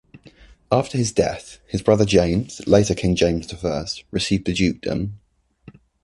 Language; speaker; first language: English; native; English